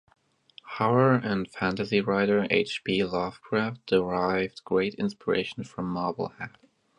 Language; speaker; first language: English; native; English